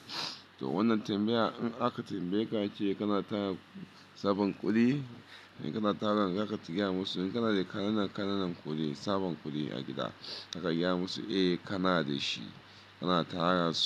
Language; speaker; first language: Hausa; non-native, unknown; Yoruba